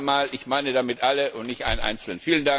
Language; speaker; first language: German; non-native, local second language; Luxembourgish